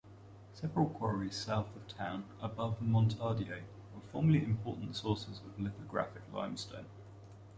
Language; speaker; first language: English; native; English